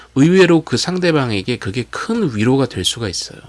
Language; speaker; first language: Korean; native; Korean